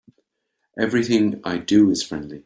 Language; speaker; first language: English; native; English